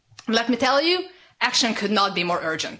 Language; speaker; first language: English; non-native, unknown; Hungarian